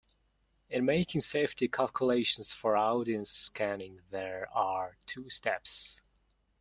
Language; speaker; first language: English; non-native, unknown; Mongolian